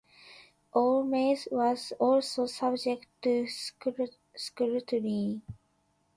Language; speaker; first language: English; non-native, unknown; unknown